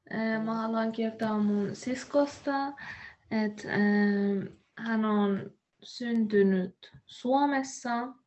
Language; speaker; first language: Finnish; non-native, learner; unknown